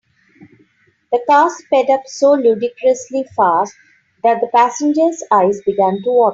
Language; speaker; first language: English; non-native, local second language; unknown